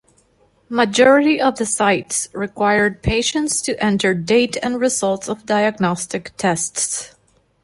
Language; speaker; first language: English; non-native, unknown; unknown